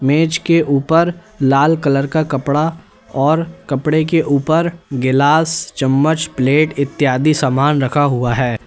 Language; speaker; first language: Hindi; native; Hindi